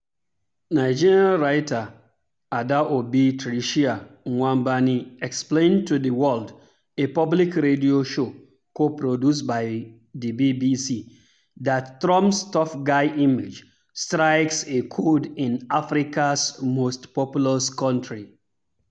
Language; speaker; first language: English; non-native, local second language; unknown